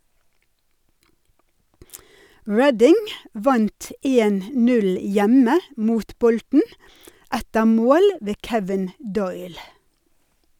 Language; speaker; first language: Norwegian; native; Norwegian